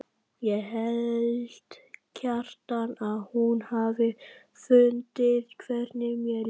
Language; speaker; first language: Icelandic; non-native, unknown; Vietnamese